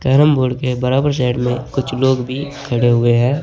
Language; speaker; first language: Hindi; native; Hindi